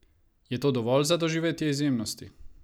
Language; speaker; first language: Slovenian; non-native, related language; Croatian